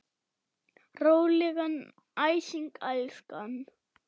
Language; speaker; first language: Icelandic; non-native, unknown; German